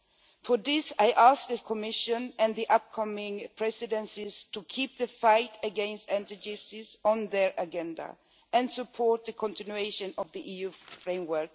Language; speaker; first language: English; non-native, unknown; Swedish